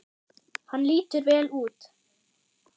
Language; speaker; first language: Icelandic; non-native, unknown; German